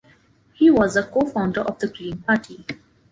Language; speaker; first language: English; non-native, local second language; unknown